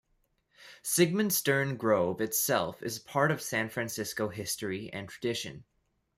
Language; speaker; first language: English; native; English